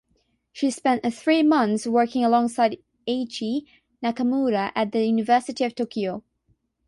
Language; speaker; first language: English; non-native, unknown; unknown